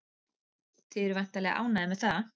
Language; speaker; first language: Icelandic; native; Icelandic